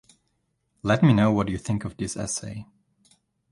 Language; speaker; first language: English; non-native, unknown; German